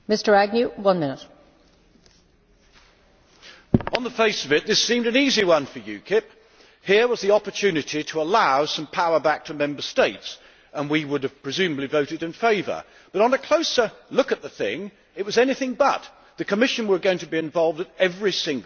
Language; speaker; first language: English; native; English